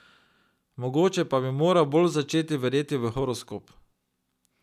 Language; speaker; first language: Slovenian; native; Slovenian